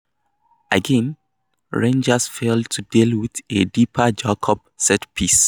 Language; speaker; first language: English; non-native, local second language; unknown